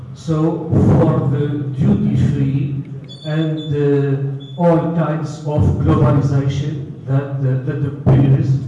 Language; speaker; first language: English; non-native, fluent; Arabic